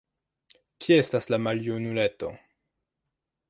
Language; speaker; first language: Esperanto; non-native, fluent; French